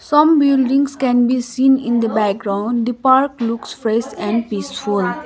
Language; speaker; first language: English; non-native, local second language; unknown